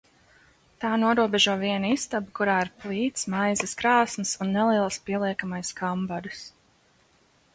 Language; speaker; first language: Latvian; early bilingual, heritage; Latvian